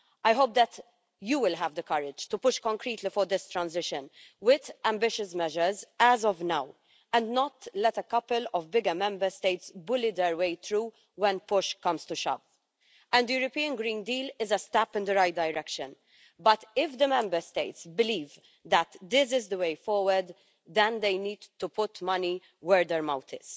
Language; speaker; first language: English; non-native, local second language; Maltese